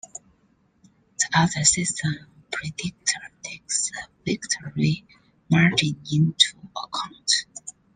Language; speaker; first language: English; non-native, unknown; Chinese